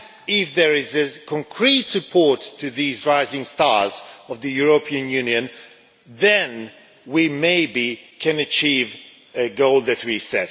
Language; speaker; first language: English; non-native, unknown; Swedish